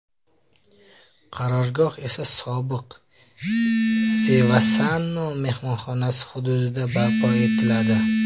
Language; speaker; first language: Uzbek; native; Uzbek